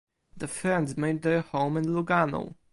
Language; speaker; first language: English; non-native, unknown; Polish